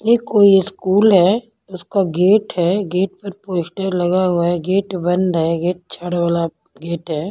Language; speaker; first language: Hindi; non-native, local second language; Punjabi